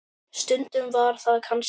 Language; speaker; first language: Icelandic; native; Icelandic